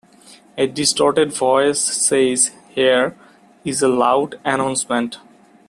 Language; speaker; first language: English; non-native, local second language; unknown